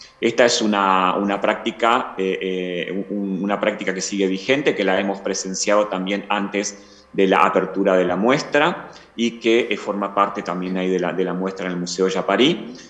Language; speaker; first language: Spanish; native; Spanish